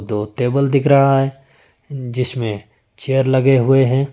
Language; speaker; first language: Hindi; non-native, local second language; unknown